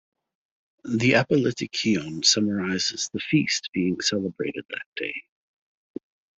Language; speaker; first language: English; native; English